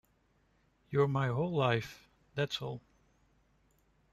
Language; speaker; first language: English; non-native, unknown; Dutch